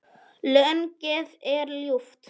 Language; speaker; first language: Icelandic; non-native, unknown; Polish